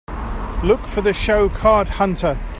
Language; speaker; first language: English; native; English